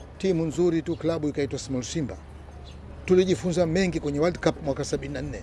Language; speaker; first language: Swahili; native; Swahili